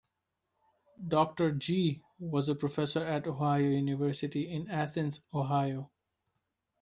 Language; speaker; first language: English; non-native, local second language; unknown